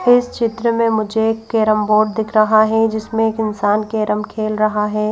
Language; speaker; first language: Hindi; native; Hindi